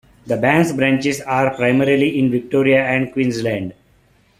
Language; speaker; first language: English; non-native, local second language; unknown